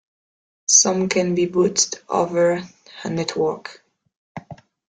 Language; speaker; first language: English; non-native, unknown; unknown